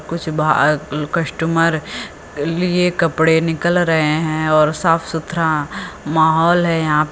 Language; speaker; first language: Hindi; native; Hindi